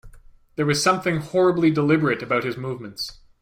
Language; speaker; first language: English; native; English